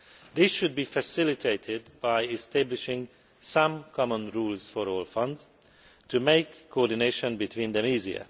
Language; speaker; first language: English; non-native, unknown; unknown